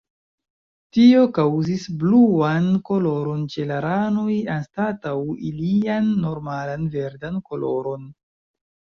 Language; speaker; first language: Esperanto; non-native, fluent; Chinese